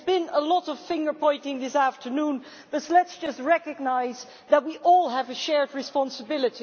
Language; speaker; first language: English; non-native, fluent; Dutch